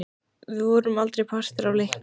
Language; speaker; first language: Icelandic; native; Icelandic